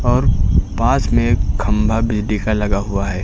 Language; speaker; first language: Hindi; native; Hindi